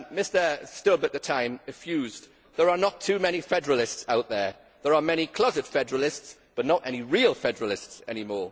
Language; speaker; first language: English; native; English